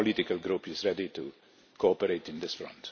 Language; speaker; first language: English; non-native, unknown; Polish